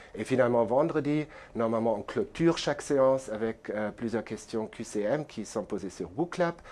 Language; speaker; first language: French; non-native, fluent; German